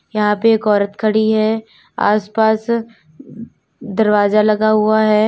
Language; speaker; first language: Hindi; native; Hindi